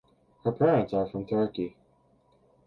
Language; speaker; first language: English; native; English